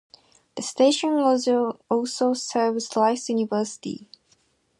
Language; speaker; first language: English; non-native, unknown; Japanese